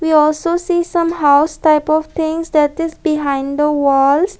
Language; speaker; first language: English; non-native, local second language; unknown